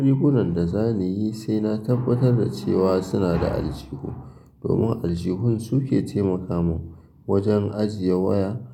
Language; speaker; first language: Hausa; native; Hausa